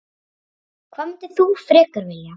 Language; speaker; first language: Icelandic; native; Icelandic